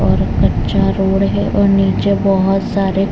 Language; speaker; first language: Hindi; non-native, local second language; Gujarati